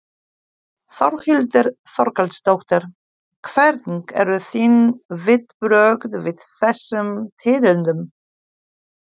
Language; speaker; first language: Icelandic; non-native, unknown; Polish